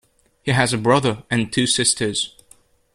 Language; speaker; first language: English; native; English